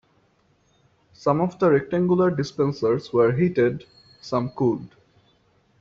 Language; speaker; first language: English; non-native, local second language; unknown